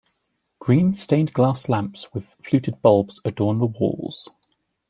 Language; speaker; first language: English; native; English